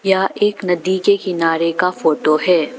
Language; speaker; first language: Hindi; non-native, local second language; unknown